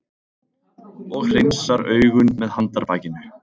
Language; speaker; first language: Icelandic; native; Icelandic